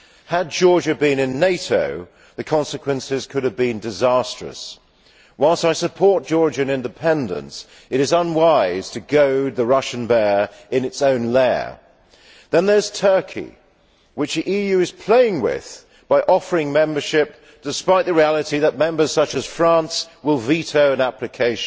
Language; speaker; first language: English; native; English